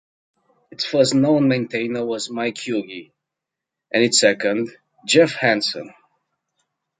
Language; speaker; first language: English; native; English